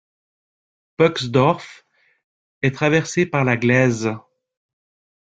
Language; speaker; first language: French; native; French